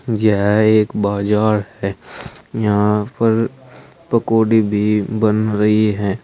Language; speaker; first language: Hindi; native; Hindi